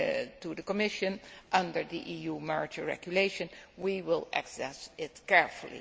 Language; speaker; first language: English; non-native, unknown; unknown